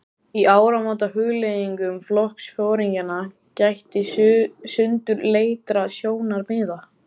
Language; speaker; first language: Icelandic; native; Icelandic